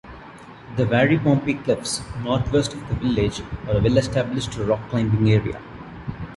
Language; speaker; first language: English; non-native, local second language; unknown